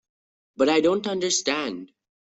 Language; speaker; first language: English; non-native, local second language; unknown